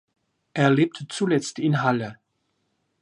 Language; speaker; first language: German; non-native, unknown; French